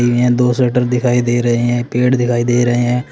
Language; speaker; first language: Hindi; native; Hindi